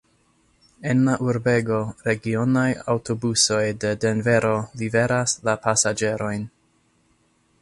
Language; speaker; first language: Esperanto; non-native, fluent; English